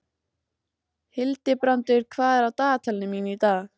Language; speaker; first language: Icelandic; native; Icelandic